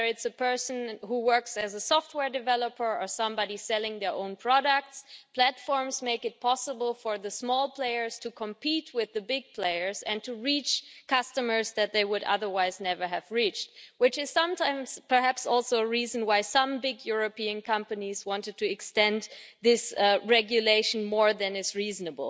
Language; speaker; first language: English; non-native, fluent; German